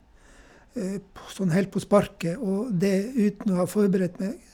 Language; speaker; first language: Norwegian; native; Norwegian